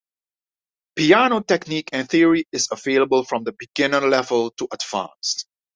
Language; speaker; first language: English; non-native, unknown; Dutch